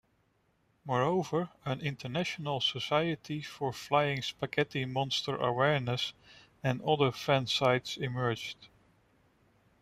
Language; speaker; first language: English; non-native, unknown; Dutch